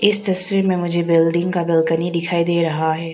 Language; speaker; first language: Hindi; non-native, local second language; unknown